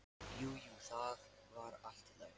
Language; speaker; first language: Icelandic; non-native, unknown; Lithuanian